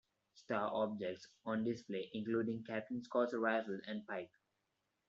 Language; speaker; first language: English; non-native, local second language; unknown